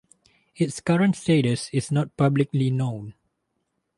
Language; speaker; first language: English; non-native, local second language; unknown